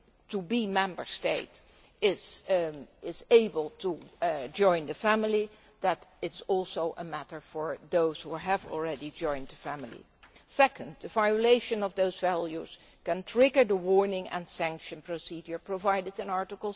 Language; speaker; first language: English; non-native, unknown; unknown